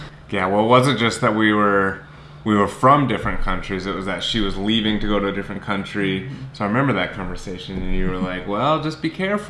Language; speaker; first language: English; native; English